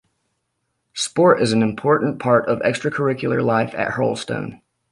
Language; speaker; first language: English; native; English